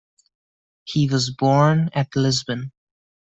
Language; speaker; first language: English; non-native, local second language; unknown